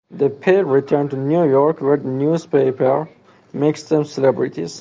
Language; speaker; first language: English; non-native, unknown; Persian